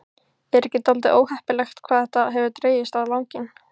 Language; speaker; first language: Icelandic; native; Icelandic